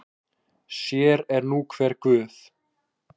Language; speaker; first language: Icelandic; native; Icelandic